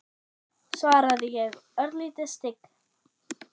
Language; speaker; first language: Icelandic; non-native, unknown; German